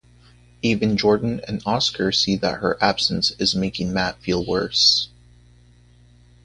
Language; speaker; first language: English; native; English